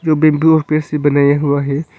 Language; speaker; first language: Hindi; non-native, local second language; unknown